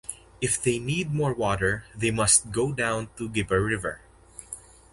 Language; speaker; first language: English; non-native, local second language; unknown